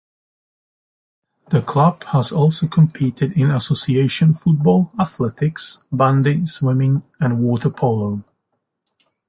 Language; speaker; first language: English; native; English